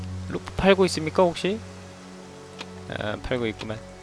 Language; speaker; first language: Korean; native; Korean